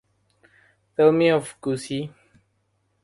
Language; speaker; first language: English; non-native, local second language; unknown